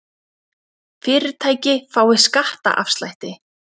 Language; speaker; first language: Icelandic; native; Icelandic